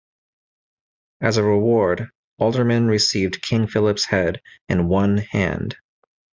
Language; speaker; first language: English; native; English